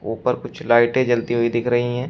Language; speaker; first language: Hindi; native; Hindi